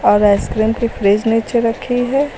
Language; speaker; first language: Hindi; native; Hindi